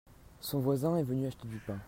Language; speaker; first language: French; native; French